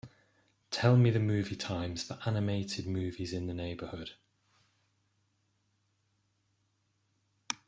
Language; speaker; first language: English; native; English